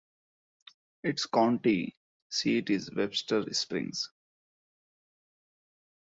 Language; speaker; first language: English; non-native, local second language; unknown